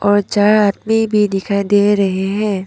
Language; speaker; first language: Hindi; non-native, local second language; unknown